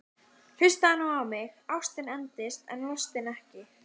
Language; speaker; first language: Icelandic; native; Icelandic